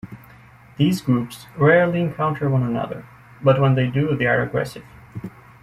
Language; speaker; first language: English; native; English